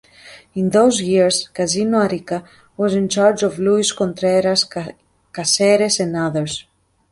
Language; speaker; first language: English; native; English